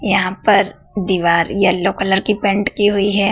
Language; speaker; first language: Hindi; native; Hindi